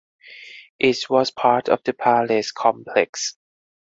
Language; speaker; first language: English; non-native, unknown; Thai